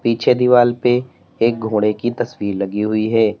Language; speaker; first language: Hindi; native; Hindi